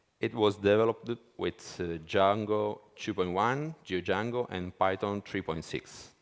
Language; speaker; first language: English; non-native, fluent; Italian